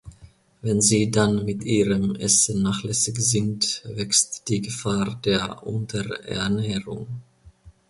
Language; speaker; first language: German; non-native, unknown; Finnish